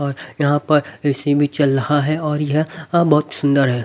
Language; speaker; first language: Hindi; native; Hindi